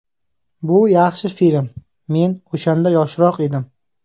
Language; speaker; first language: Uzbek; native; Uzbek